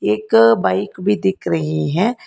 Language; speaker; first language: Hindi; non-native, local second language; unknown